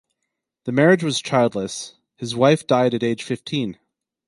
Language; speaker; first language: English; native; English